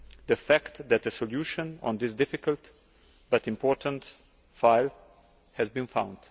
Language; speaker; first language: English; non-native, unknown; Slovenian